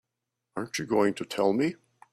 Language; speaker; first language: English; native; English